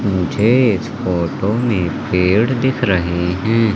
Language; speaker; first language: Hindi; native; Hindi